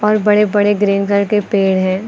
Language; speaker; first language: Hindi; native; Hindi